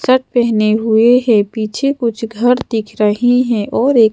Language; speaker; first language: Hindi; native; Hindi